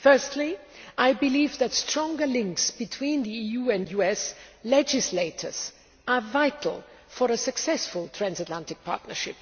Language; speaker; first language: English; non-native, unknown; German